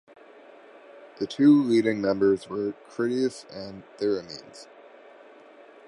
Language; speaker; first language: English; native; English